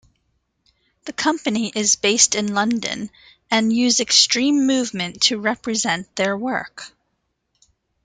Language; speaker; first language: English; native; English